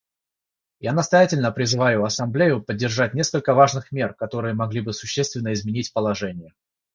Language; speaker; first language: Russian; non-native, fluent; Georgian